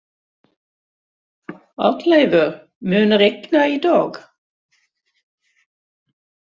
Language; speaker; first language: Icelandic; non-native, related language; Swedish